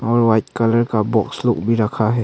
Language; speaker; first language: Hindi; non-native, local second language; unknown